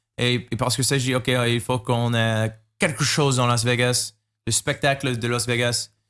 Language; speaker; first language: French; non-native, learner; English